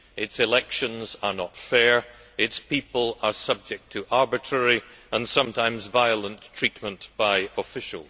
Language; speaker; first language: English; native; English